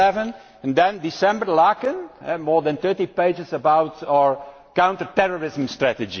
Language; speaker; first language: English; non-native, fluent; Dutch